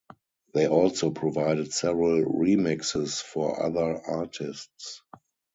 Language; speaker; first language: English; non-native, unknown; German